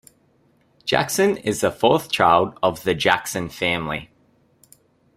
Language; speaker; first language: English; native; English